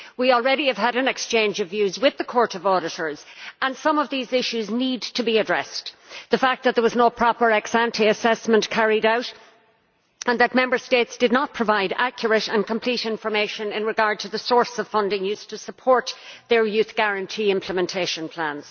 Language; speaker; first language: English; native; English